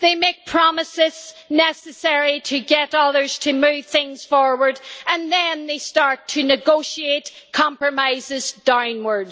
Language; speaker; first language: English; native; English